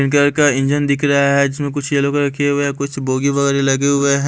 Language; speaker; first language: Hindi; native; Hindi